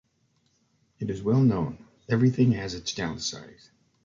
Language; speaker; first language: English; native; English